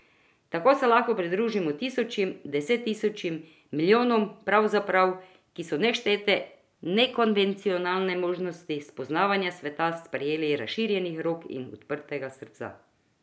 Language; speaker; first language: Slovenian; non-native, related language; Croatian